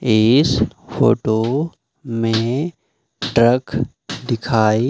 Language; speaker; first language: Hindi; native; Hindi